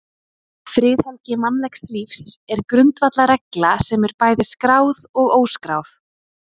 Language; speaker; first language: Icelandic; native; Icelandic